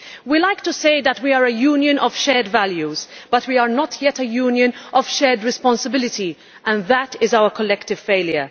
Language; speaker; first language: English; non-native, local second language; Maltese